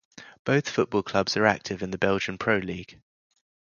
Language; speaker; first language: English; native; English